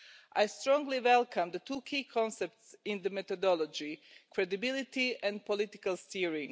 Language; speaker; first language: English; non-native, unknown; Croatian